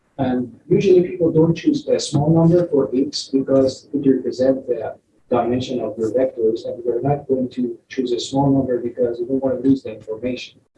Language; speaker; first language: English; non-native, fluent; Persian